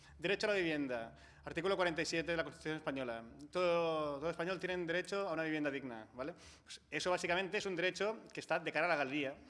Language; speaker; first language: Spanish; non-native, local second language; Catalan